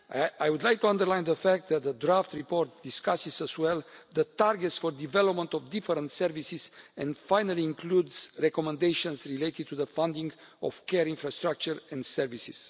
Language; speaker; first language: English; non-native, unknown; Romanian